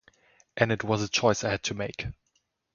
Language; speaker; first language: English; non-native, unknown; German